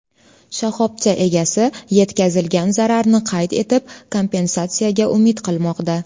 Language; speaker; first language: Uzbek; native; Uzbek